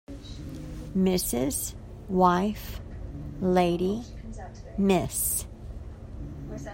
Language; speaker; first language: English; native; English